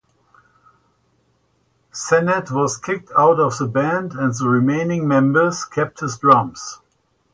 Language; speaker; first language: English; native; English